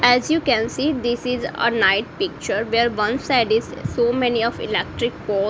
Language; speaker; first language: English; non-native, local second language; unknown